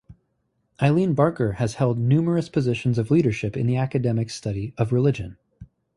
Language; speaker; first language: English; native; English